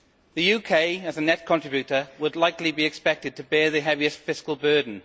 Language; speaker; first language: English; native; English